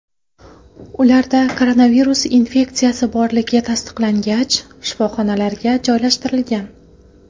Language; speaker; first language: Uzbek; non-native, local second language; Kara-Kalpak